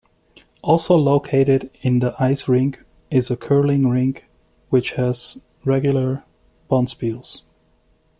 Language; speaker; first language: English; native; English